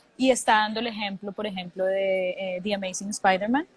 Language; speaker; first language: Spanish; native; Spanish